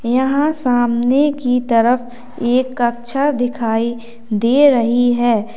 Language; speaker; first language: Hindi; native; Hindi